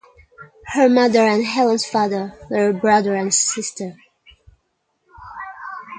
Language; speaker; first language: English; non-native, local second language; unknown